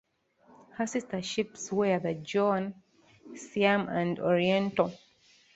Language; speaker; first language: English; non-native, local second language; Ganda